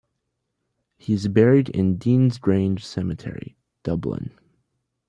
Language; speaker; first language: English; native; English